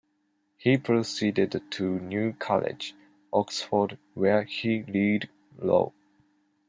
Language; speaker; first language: English; non-native, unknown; Japanese